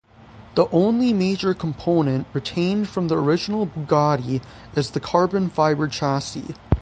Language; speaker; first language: English; native; English